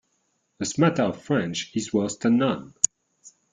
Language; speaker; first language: English; non-native, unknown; French